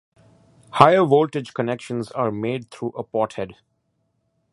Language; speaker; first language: English; non-native, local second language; Bangla